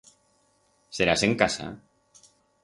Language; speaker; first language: Aragonese; non-native, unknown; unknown